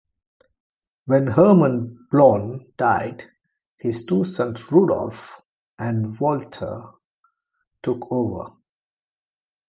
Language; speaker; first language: English; non-native, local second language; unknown